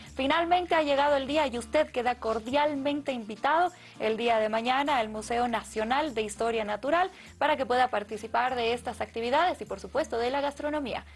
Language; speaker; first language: Spanish; native; Spanish